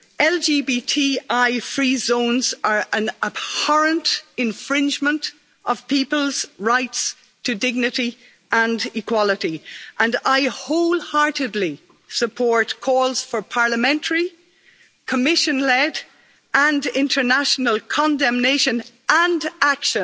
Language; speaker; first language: English; native; English